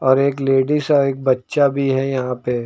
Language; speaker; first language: Hindi; native; Hindi